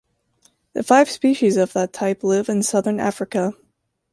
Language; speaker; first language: English; native; English